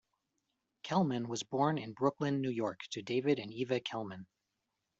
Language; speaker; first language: English; native; English